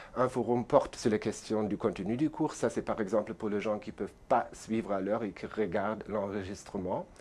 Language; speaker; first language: French; non-native, fluent; German